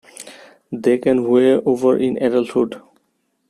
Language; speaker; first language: English; non-native, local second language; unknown